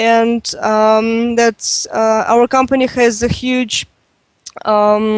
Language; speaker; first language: English; non-native, fluent; Russian